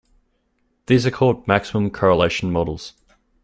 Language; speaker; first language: English; native; English